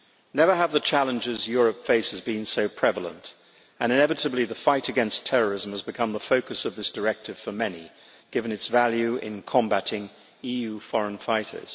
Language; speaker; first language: English; native; English